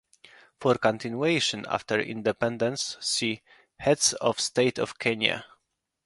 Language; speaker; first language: English; non-native, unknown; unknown